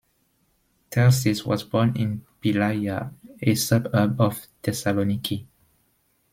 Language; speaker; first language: English; non-native, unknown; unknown